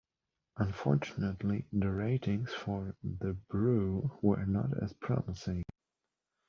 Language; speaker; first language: English; non-native, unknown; German